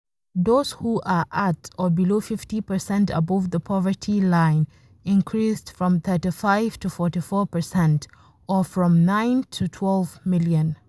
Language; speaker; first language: English; non-native, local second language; Hausa